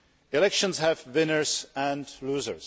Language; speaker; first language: English; non-native, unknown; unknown